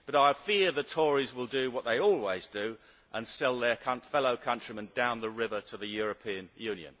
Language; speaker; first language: English; native; English